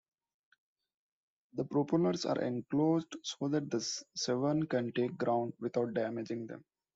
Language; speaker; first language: English; non-native, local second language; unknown